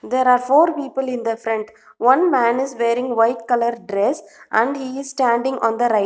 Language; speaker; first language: English; non-native, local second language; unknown